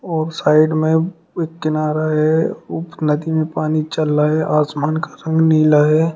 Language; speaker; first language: Hindi; native; Hindi